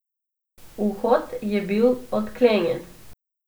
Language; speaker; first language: Slovenian; non-native, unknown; Macedonian